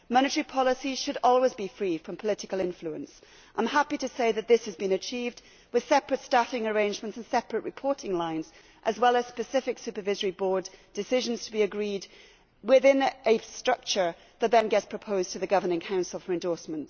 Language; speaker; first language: English; native; English